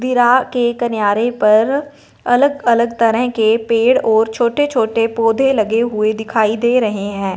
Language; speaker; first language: Hindi; non-native, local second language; Punjabi